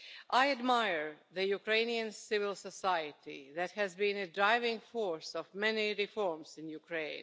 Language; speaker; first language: English; non-native, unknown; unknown